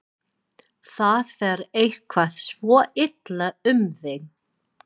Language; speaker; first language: Icelandic; non-native, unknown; English